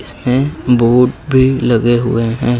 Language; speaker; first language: Hindi; native; Hindi